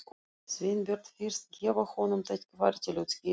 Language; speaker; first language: Icelandic; non-native, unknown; Russian